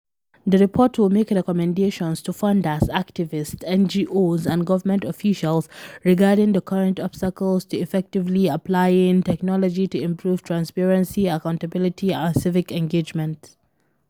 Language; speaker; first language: English; non-native, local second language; Hausa